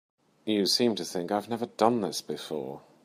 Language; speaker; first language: English; native; English